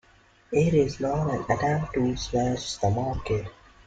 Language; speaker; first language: English; non-native, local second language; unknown